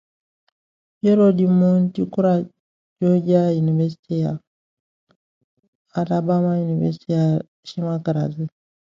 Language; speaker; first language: English; non-native, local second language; Hausa